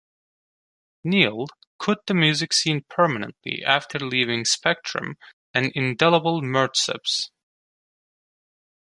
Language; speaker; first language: English; non-native, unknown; Turkish